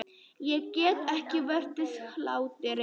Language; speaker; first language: Icelandic; non-native, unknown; Polish